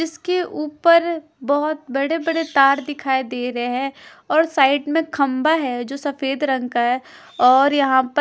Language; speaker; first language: Hindi; non-native, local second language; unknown